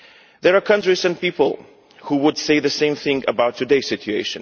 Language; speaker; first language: English; non-native, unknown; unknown